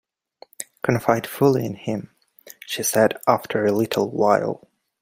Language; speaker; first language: English; native; English